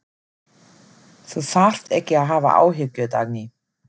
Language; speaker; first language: Icelandic; non-native, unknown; German